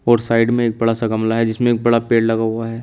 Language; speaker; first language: Hindi; native; Hindi